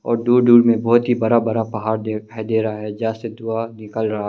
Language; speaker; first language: Hindi; early bilingual, other home language; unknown